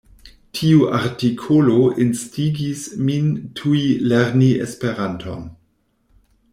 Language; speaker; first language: Esperanto; non-native, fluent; German